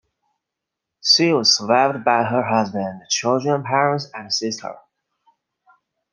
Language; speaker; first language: English; non-native, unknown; Chinese